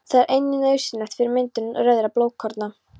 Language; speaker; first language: Icelandic; non-native, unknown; Polish